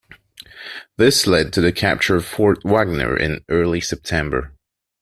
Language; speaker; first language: English; non-native, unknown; French